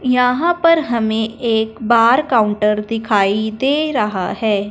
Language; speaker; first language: Hindi; non-native, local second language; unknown